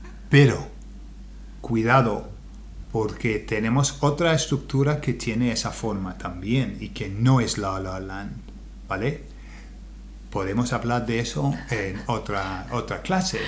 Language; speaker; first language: Spanish; non-native, fluent; English